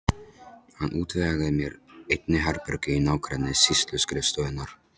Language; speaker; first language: Icelandic; non-native, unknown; Polish